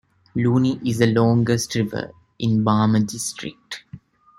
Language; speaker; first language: English; non-native, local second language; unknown